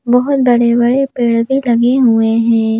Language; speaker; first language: Hindi; native; Hindi